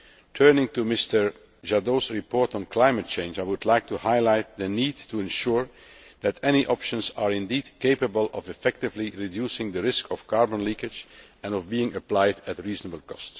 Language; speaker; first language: English; non-native, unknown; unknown